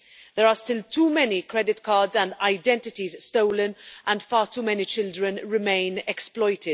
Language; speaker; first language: English; non-native, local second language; Maltese